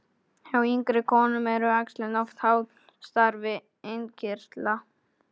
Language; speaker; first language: Icelandic; non-native, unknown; Polish